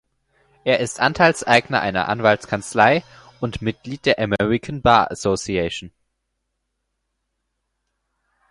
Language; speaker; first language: German; native; German